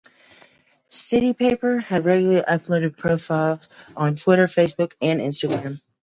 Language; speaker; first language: English; native; English